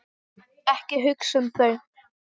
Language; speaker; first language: Icelandic; non-native, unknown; English